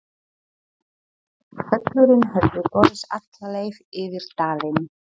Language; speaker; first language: Icelandic; non-native, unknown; Polish